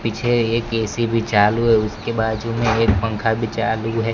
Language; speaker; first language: Hindi; non-native, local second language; Gujarati